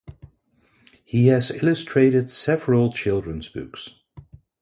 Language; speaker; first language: English; non-native, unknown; Dutch